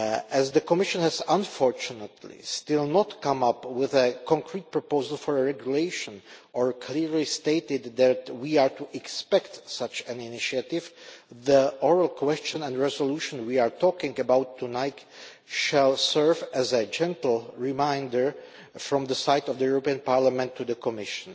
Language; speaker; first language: English; non-native, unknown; Czech